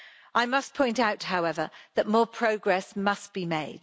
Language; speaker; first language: English; native; English